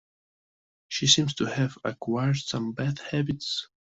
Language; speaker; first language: English; non-native, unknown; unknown